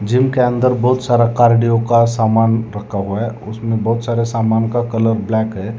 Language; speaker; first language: Hindi; non-native, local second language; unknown